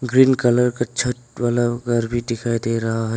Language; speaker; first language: Hindi; non-native, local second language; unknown